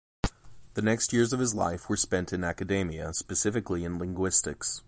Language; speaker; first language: English; native; English